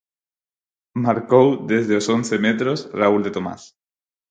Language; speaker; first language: Galician; non-native, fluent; Spanish